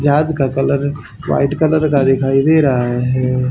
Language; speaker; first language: Hindi; native; Hindi